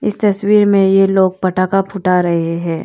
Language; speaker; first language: Hindi; non-native, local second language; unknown